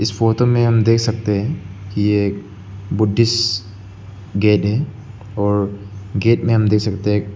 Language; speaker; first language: Hindi; non-native, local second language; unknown